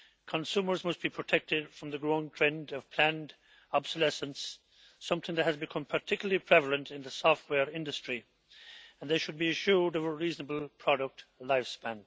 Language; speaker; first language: English; native; English